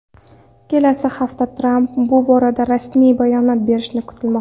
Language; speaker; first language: Uzbek; non-native, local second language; Kara-Kalpak